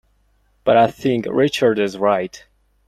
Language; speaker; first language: English; non-native, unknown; Mongolian